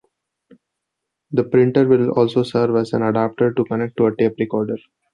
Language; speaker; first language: English; non-native, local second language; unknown